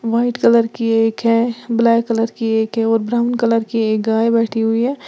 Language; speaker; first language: Hindi; native; Hindi